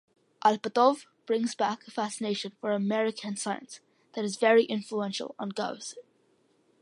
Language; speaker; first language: English; early bilingual, other home language; Malayalam